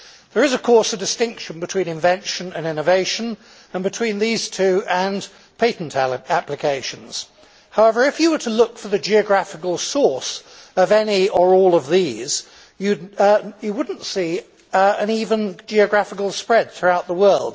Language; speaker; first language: English; native; English